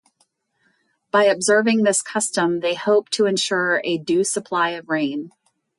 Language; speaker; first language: English; native; English